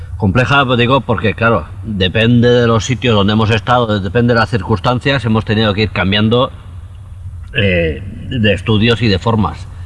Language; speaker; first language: Spanish; native; Spanish